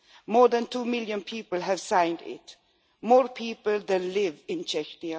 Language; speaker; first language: English; non-native, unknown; Swedish